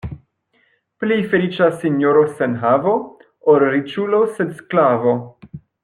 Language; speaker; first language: Esperanto; non-native, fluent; French